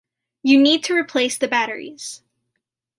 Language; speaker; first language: English; native; English